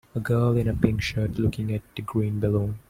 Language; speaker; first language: English; non-native, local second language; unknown